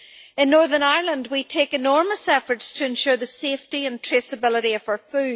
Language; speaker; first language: English; native; English